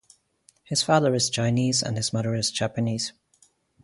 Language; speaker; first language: English; non-native, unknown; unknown